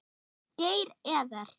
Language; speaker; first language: Icelandic; non-native, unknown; German